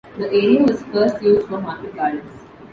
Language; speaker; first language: English; non-native, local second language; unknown